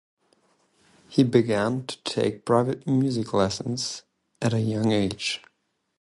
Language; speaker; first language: English; native; English